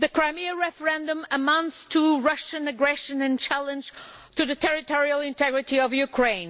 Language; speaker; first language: English; non-native, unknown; Portuguese